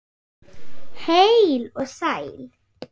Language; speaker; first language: Icelandic; non-native, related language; Swedish